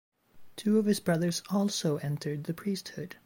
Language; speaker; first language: English; native; English